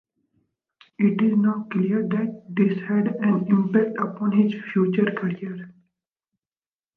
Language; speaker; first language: English; native; English